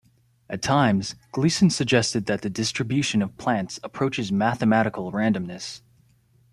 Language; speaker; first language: English; native; English